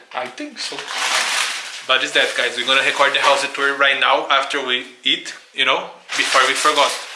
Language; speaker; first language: English; non-native, learner; Portuguese